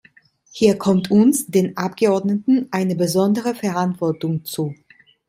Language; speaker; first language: German; non-native, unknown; Italian